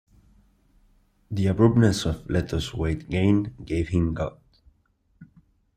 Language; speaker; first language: English; non-native, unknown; Catalan